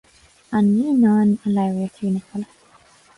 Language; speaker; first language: Irish; non-native, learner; English